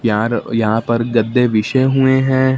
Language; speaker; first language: Hindi; non-native, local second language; Punjabi